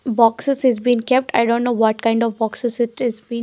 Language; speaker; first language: English; non-native, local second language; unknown